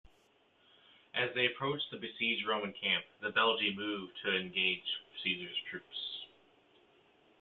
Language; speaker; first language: English; native; English